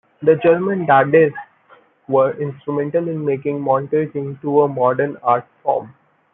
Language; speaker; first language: English; non-native, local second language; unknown